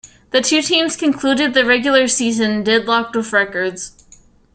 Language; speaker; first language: English; native; English